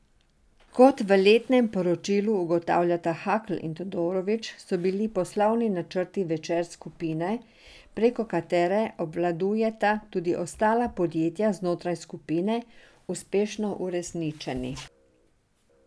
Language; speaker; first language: Slovenian; non-native, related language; Serbian